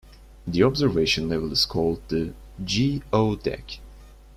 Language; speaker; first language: English; non-native, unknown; Turkish